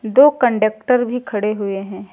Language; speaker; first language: Hindi; native; Hindi